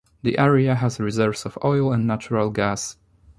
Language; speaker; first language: English; non-native, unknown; Polish